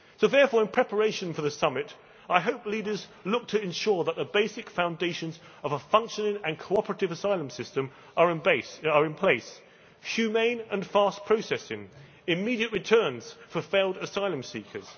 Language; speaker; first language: English; native; English